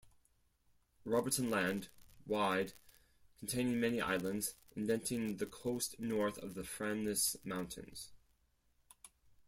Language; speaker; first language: English; non-native, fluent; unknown